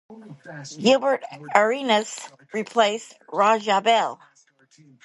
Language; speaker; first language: English; native; English